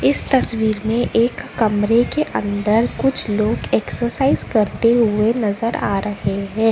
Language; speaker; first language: Hindi; non-native, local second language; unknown